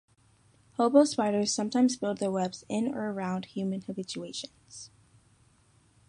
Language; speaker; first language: English; native; English